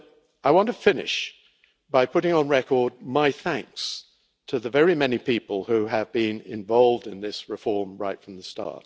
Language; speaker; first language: English; native; English